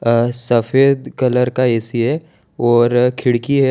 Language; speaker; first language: Hindi; non-native, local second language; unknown